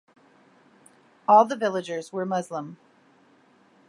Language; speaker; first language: English; native; English